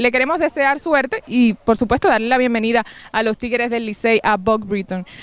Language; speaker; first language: Spanish; native; Spanish